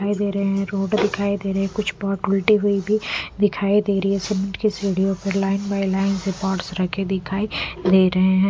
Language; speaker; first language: Hindi; non-native, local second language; Punjabi